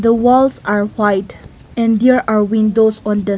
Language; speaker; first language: English; non-native, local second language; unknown